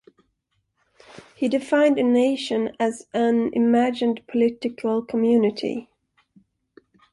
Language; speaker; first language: English; non-native, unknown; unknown